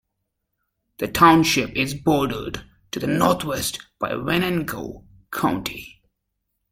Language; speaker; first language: English; native; English